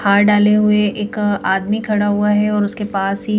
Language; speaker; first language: Hindi; native; Hindi